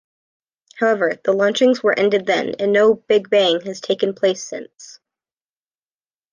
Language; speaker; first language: English; native; English